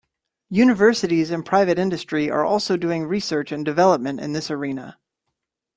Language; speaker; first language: English; native; English